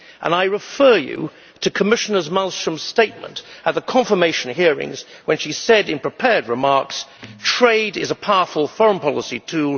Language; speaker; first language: English; native; English